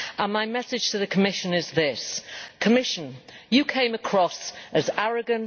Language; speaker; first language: English; native; English